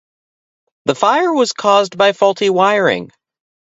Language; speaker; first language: English; native; English